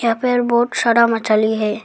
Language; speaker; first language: Hindi; non-native, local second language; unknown